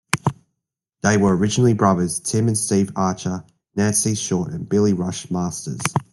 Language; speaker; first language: English; native; English